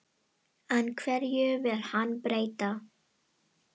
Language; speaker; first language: Icelandic; non-native, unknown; Indonesian